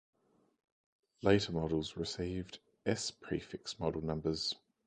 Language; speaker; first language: English; native; English